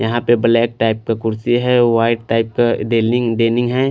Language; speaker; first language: Hindi; non-native, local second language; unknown